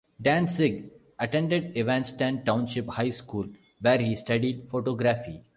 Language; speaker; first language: English; non-native, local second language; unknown